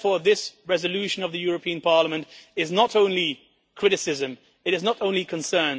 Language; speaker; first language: English; non-native, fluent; Dutch